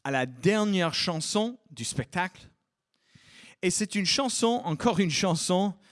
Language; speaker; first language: French; non-native, fluent; English